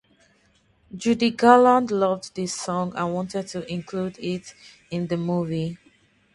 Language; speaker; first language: English; non-native, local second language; Yoruba